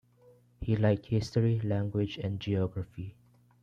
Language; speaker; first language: English; non-native, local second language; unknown